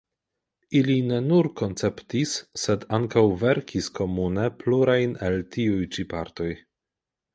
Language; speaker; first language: Esperanto; non-native, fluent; Polish